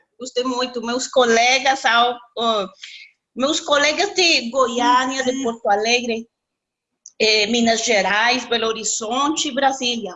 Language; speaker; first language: Portuguese; non-native, learner; Spanish